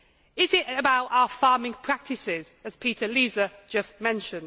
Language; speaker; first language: English; native; English